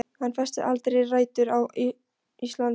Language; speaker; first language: Icelandic; non-native, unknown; Polish